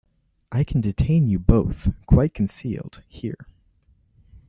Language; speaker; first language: English; native; English